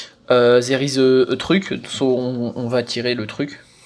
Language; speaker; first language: English; non-native, learner; French